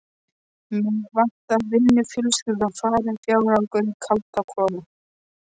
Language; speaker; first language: Icelandic; non-native, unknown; Polish